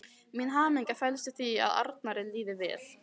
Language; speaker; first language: Icelandic; native; Icelandic